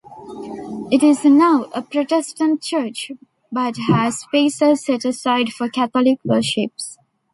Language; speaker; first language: English; non-native, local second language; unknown